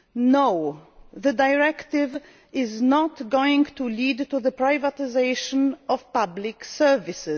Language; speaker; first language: English; non-native, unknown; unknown